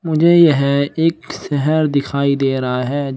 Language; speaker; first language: Hindi; native; Hindi